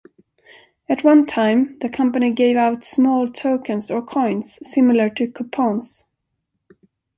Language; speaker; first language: English; non-native, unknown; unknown